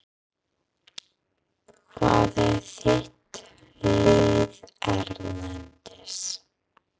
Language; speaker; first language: Icelandic; non-native, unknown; English